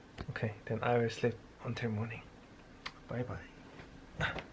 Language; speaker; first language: English; non-native, fluent; Korean